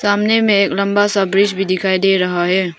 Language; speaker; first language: Hindi; non-native, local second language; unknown